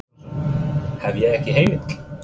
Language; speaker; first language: Icelandic; non-native, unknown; English